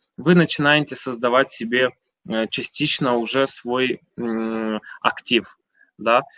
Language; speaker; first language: Russian; native; Russian